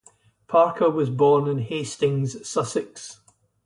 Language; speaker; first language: English; native; English